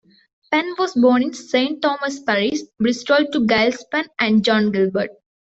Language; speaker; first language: English; non-native, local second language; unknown